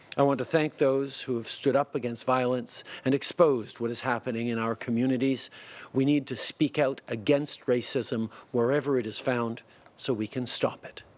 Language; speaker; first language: English; native; English